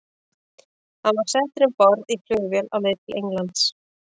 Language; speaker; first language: Icelandic; native; Icelandic